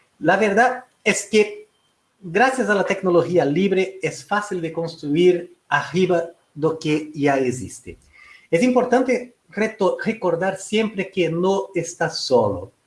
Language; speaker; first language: Spanish; non-native, related language; Portuguese